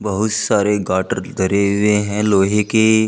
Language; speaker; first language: Hindi; native; Hindi